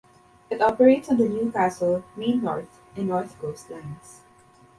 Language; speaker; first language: English; non-native, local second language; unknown